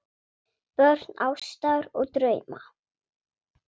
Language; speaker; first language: Icelandic; non-native, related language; Swedish